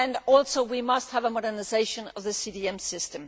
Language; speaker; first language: English; non-native, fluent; Danish